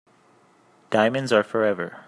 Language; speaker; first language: English; native; English